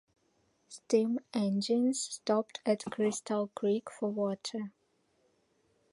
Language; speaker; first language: English; non-native, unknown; Belarusian